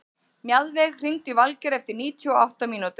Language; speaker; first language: Icelandic; native; Icelandic